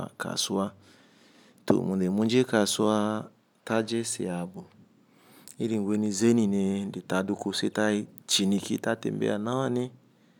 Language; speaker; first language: Hausa; non-native, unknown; Igbo